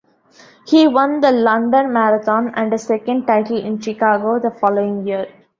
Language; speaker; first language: English; non-native, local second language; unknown